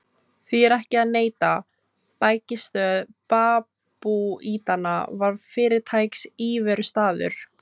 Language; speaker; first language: Icelandic; non-native, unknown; Filipino